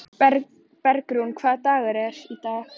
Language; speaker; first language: Icelandic; native; Icelandic